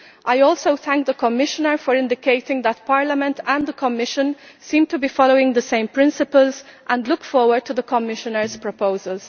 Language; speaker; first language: English; non-native, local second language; Maltese